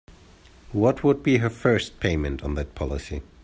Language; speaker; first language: English; native; English